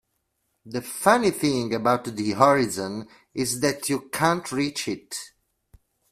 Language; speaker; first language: English; non-native, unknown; Italian